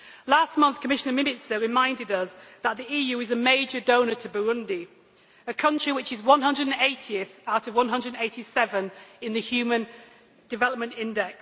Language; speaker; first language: English; native; English